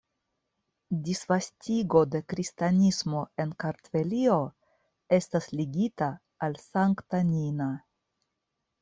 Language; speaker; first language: Esperanto; non-native, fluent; Russian